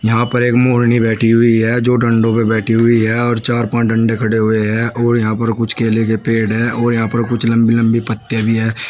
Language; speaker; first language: Hindi; native; Hindi